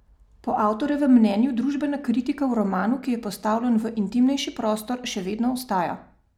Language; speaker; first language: Slovenian; native; Slovenian